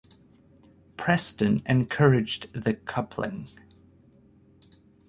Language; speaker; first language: English; native; English